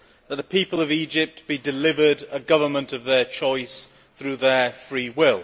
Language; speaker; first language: English; native; English